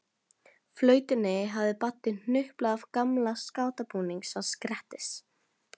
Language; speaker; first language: Icelandic; non-native, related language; Norwegian